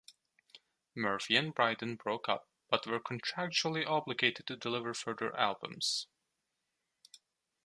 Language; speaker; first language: English; non-native, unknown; Turkish